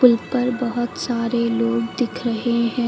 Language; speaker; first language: Hindi; native; Hindi